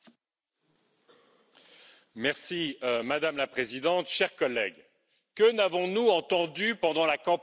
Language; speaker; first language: French; native; French